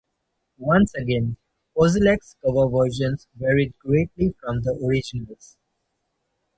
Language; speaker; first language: English; non-native, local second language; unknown